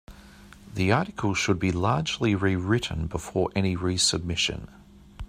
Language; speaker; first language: English; native; English